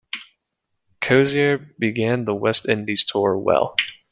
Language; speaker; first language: English; native; English